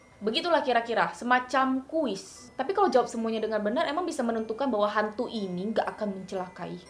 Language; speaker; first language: Indonesian; non-native, local second language; Hakka Chinese